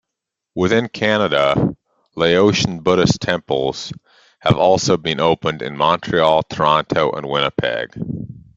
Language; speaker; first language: English; native; English